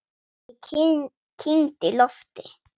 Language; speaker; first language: Icelandic; non-native, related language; Swedish